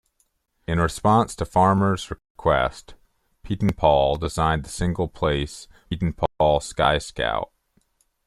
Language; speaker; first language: English; native; English